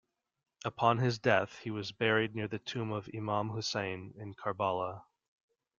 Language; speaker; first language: English; native; English